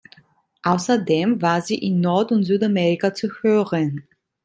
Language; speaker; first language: German; non-native, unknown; Italian